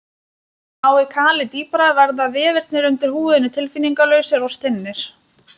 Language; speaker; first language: Icelandic; non-native, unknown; Lithuanian